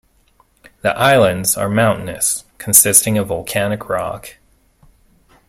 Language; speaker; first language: English; native; English